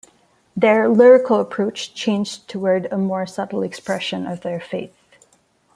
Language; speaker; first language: English; non-native, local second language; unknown